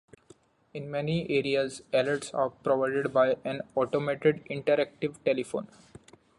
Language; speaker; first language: English; non-native, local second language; Marathi